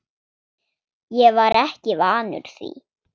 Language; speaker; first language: Icelandic; non-native, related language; Swedish